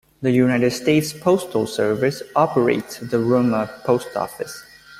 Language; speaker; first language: English; native; English